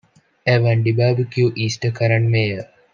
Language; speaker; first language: English; non-native, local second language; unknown